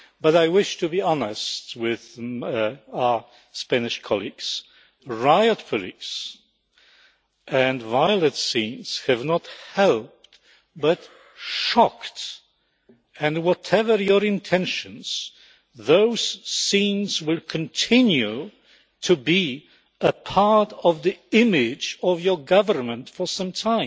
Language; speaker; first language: English; non-native, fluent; Polish